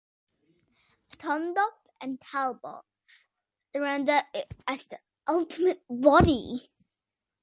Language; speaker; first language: English; native; English